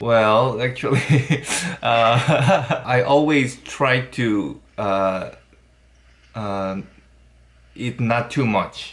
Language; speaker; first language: English; non-native, learner; Korean